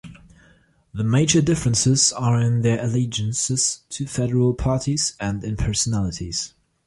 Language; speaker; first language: English; non-native, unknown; German